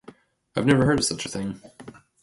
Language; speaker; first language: English; native; English